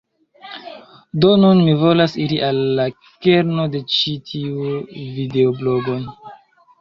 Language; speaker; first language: Esperanto; non-native, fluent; Chinese